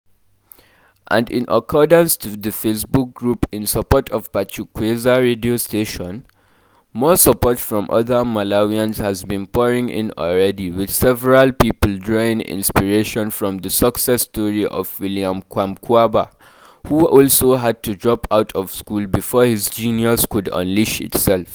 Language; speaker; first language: English; non-native, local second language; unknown